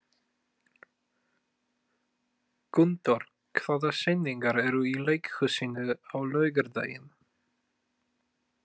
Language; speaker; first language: Icelandic; non-native, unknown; Polish